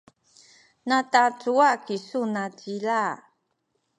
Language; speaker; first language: Sakizaya; non-native, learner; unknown